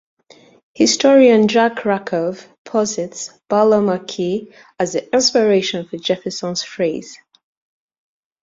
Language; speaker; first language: English; native; English